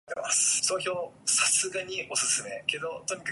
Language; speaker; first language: English; non-native, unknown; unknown